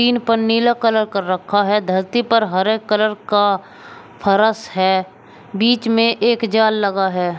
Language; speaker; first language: Hindi; native; Hindi